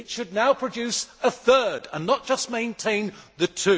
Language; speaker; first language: English; native; English